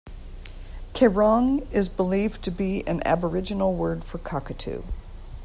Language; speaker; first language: English; native; English